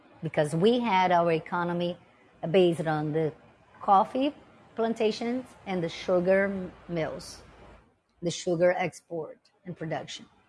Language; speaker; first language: English; non-native, fluent; Portuguese